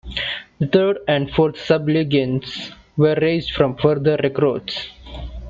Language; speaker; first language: English; non-native, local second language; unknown